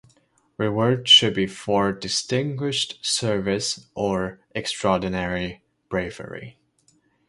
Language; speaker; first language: English; non-native, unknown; Chinese